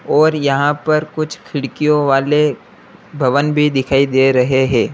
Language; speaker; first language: Hindi; native; Hindi